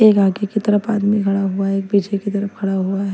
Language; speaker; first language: Hindi; non-native, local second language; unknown